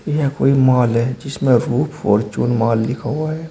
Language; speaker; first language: Hindi; native; Hindi